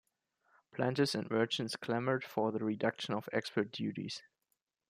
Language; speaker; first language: English; non-native, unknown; German